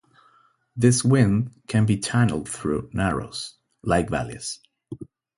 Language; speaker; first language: English; non-native, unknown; Spanish